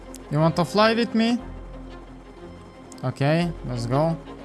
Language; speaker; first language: English; non-native, learner; Russian